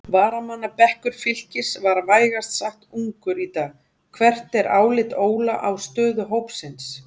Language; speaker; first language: Icelandic; native; Icelandic